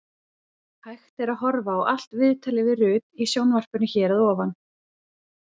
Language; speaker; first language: Icelandic; native; Icelandic